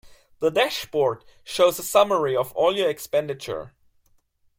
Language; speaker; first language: English; non-native, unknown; German